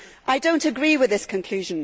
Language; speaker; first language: English; native; English